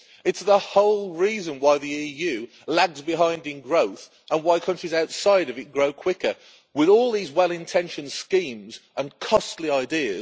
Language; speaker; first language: English; native; English